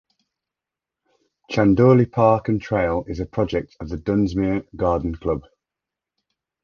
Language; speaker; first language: English; native; English